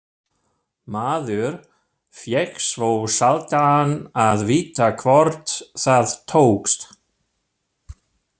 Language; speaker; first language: Icelandic; non-native, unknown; German